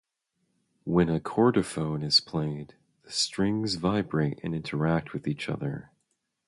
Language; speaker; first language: English; native; English